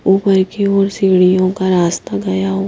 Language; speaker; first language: Hindi; native; Hindi